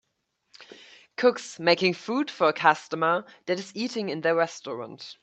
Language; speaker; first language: English; native; English